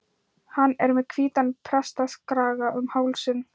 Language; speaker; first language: Icelandic; non-native, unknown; Thai